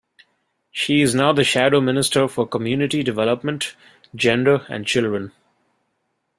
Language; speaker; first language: English; non-native, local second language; Bangla